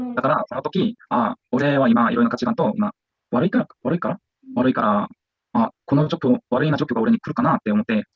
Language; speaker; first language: Japanese; non-native, learner; Korean